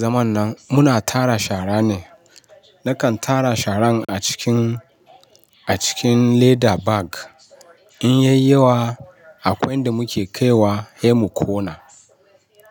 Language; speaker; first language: Hausa; non-native, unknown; Yoruba